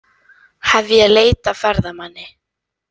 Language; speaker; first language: Icelandic; native; Icelandic